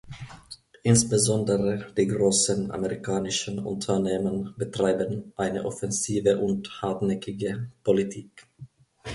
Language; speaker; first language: German; non-native, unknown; Finnish